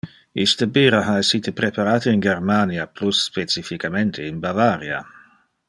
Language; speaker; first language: Interlingua; non-native, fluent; Dutch